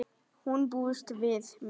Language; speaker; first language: Icelandic; non-native, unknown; Vietnamese